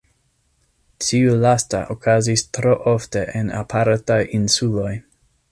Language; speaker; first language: Esperanto; non-native, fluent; English